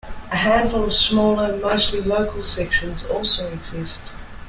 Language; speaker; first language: English; native; English